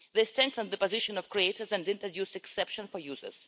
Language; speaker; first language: English; non-native, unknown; Russian